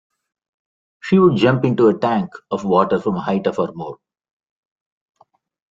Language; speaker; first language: English; non-native, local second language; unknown